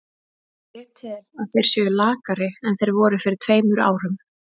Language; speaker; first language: Icelandic; native; Icelandic